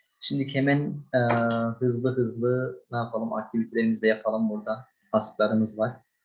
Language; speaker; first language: Turkish; native; Turkish